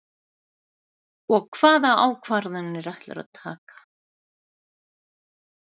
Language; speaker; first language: Icelandic; native; Icelandic